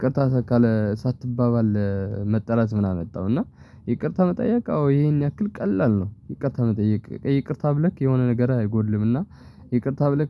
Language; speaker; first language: Amharic; non-native, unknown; Tigrinya